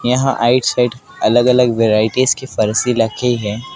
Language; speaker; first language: Hindi; native; Hindi